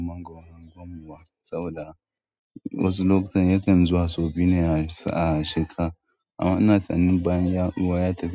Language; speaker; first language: Hausa; non-native, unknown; Yoruba